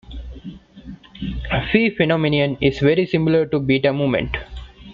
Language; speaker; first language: English; non-native, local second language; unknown